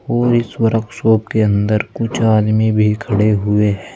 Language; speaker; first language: Hindi; native; Hindi